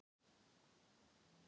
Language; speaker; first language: Icelandic; non-native, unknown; Thai